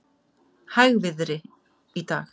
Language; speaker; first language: Icelandic; native; Icelandic